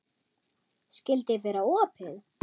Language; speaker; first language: Icelandic; non-native, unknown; German